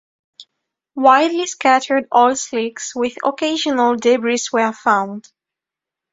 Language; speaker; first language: English; non-native, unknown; French